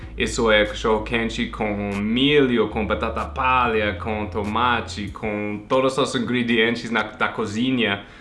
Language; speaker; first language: Portuguese; non-native, fluent; English